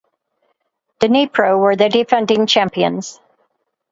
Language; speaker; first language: English; native; English